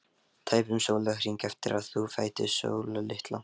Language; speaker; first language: Icelandic; non-native, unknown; Lithuanian